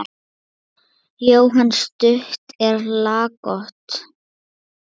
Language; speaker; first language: Icelandic; non-native, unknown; Lithuanian